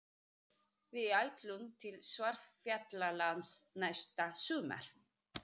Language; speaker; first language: Icelandic; native; Icelandic